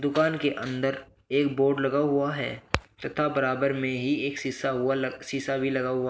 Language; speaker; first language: Hindi; native; Hindi